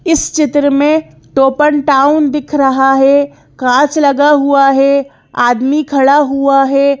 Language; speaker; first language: Hindi; native; Hindi